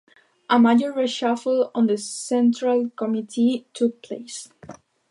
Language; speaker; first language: English; non-native, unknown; Galician